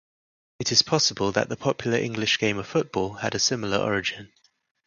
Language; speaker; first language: English; native; English